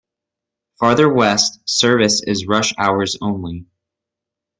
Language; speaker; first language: English; native; English